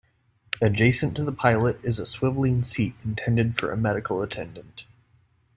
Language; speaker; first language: English; native; English